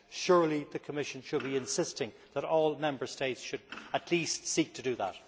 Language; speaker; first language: English; native; English